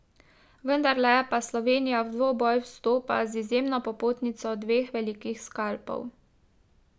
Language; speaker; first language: Slovenian; native; Slovenian